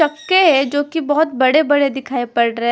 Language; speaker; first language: Hindi; non-native, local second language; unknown